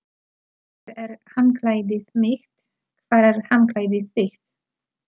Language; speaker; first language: Icelandic; non-native, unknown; Polish